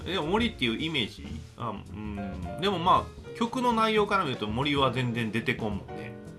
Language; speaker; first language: Japanese; native; Japanese